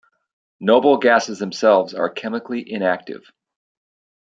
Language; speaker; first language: English; native; English